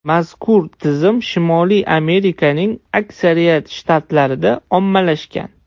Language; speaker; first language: Uzbek; non-native, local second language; Russian